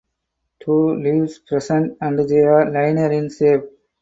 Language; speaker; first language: English; non-native, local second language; Tamil